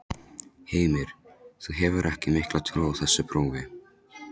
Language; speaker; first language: Icelandic; non-native, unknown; Polish